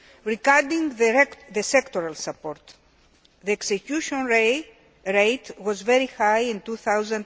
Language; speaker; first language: English; non-native, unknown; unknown